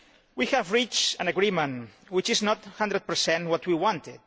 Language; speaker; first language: English; non-native, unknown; Catalan